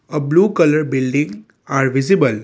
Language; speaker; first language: English; non-native, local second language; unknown